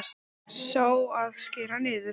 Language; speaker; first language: Icelandic; non-native, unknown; English